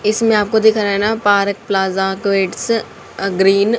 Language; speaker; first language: Hindi; native; Hindi